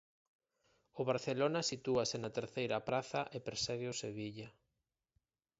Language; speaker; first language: Galician; native; Galician